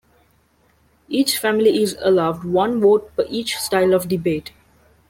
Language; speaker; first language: English; non-native, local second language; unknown